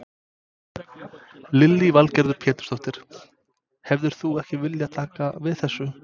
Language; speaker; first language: Icelandic; non-native, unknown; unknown